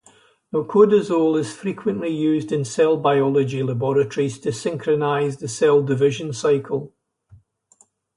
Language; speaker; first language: English; native; English